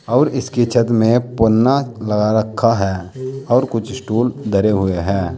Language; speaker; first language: Hindi; native; Hindi